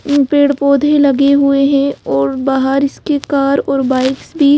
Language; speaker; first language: Hindi; native; Hindi